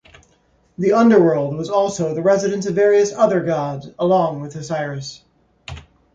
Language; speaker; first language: English; native; English